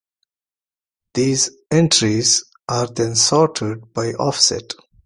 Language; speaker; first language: English; non-native, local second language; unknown